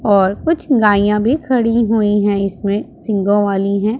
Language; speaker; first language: Hindi; non-native, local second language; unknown